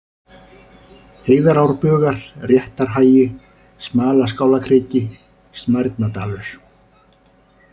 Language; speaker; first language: Icelandic; native; Icelandic